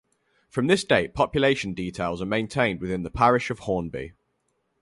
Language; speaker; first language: English; native; English